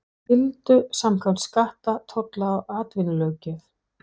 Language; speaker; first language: Icelandic; non-native, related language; Danish